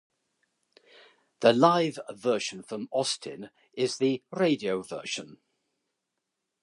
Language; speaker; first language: English; native; English